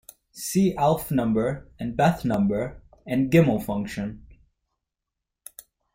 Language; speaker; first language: English; native; English